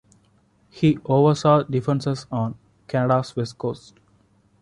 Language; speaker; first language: English; non-native, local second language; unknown